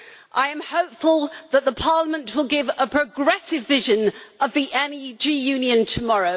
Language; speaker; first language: English; native; English